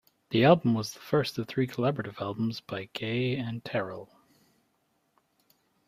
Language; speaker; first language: English; native; English